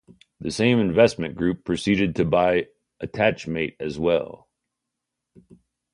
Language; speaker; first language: English; native; English